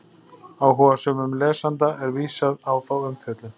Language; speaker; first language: Icelandic; native; Icelandic